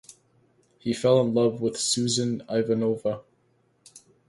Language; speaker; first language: English; native; English